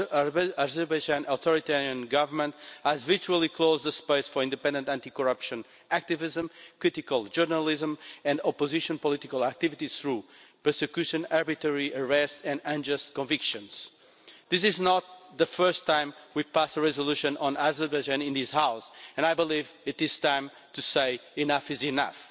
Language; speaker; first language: English; non-native, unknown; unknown